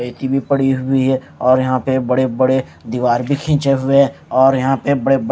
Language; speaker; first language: Hindi; non-native, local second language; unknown